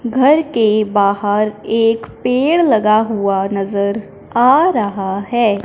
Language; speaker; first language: Hindi; non-native, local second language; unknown